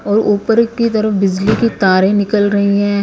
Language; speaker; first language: Hindi; non-native, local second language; Punjabi